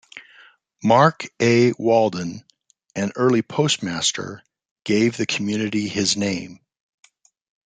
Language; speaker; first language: English; native; English